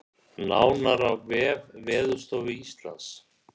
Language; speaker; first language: Icelandic; native; Icelandic